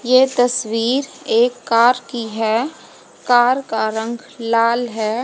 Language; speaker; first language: Hindi; native; Hindi